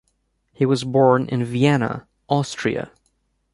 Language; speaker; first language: English; native; English